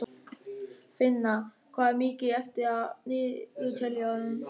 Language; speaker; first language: Icelandic; non-native, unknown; German